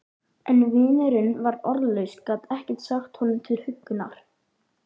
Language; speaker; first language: Icelandic; native; Icelandic